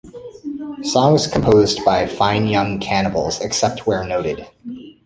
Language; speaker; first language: English; native; English